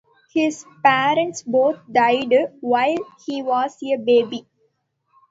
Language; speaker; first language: English; non-native, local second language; Tamil